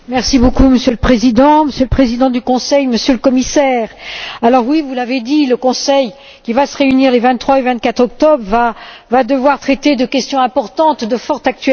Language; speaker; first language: French; native; French